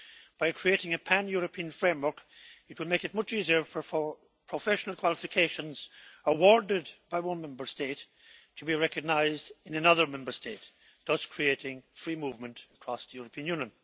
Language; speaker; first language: English; native; English